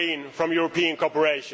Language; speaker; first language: English; non-native, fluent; Swedish